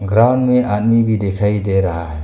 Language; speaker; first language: Hindi; non-native, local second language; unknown